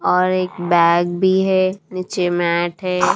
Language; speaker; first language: Hindi; native; Hindi